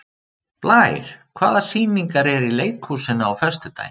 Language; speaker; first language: Icelandic; native; Icelandic